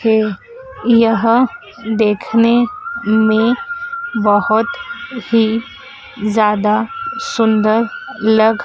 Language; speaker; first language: Hindi; native; Hindi